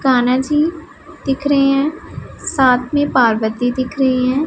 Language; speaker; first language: Hindi; non-native, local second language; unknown